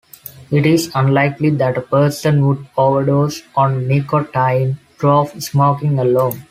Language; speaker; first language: English; non-native, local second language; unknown